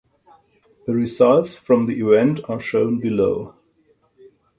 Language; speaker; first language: English; non-native, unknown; German